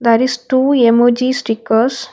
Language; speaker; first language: English; non-native, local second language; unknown